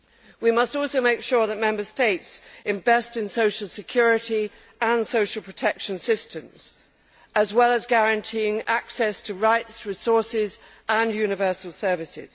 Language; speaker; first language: English; native; English